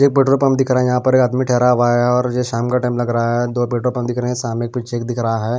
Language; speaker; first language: Hindi; non-native, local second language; Punjabi